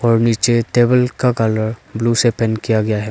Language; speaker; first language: Hindi; non-native, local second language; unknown